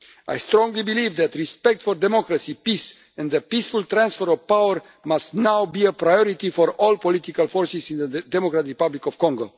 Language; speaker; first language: English; non-native, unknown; Romanian